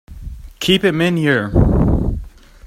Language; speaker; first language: English; non-native, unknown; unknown